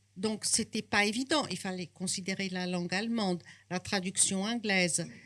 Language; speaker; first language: French; non-native, fluent; Portuguese